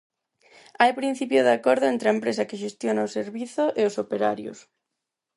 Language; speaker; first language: Galician; non-native, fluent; Spanish